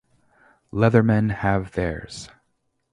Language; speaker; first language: English; native; English